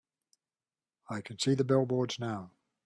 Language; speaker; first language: English; native; English